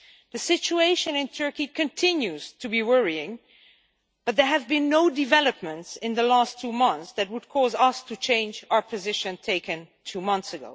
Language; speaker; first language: English; non-native, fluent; Dutch